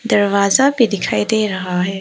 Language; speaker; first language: Hindi; early bilingual, other home language; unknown